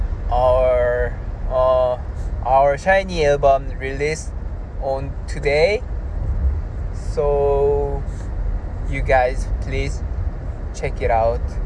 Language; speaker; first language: English; non-native, learner; Korean